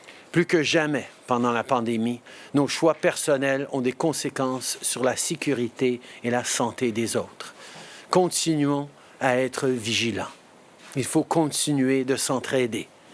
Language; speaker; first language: French; early bilingual, heritage; French